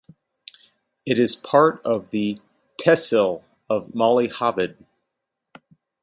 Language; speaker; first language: English; native; English